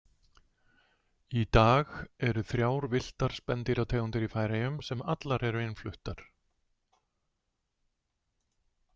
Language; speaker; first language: Icelandic; native; Icelandic